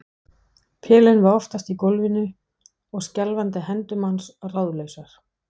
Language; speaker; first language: Icelandic; non-native, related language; Danish